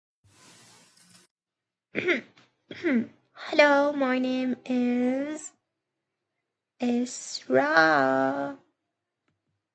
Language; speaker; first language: English; native; English